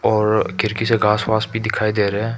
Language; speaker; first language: Hindi; non-native, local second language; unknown